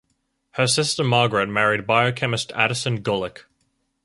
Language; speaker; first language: English; native; English